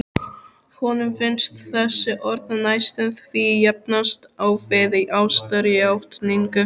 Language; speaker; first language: Icelandic; native; Icelandic